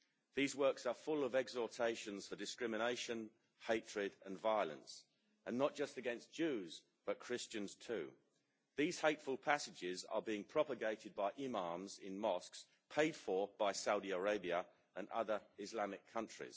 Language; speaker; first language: English; native; English